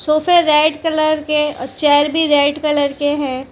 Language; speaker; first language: Hindi; non-native, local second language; Gujarati